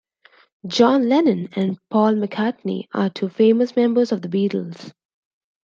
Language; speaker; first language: English; non-native, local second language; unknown